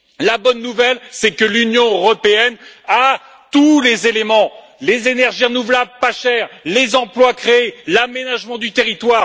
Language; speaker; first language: French; native; French